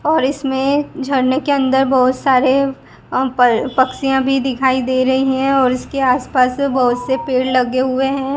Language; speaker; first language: Hindi; non-native, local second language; Gujarati